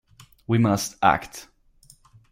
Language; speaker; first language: English; non-native, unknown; German